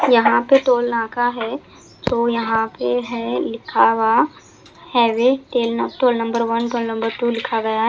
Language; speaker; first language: Hindi; non-native, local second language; Punjabi